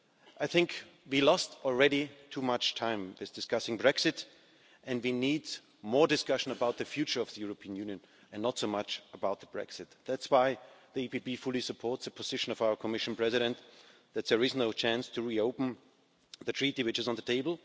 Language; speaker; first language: English; non-native, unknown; German